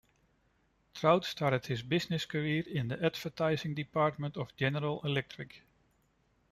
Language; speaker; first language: English; non-native, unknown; Dutch